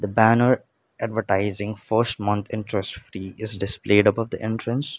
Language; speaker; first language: English; non-native, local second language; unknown